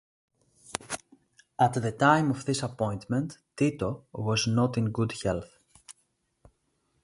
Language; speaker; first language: English; non-native, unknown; Greek